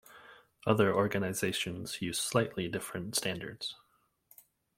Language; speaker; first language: English; native; English